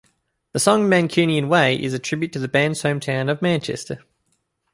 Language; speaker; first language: English; native; English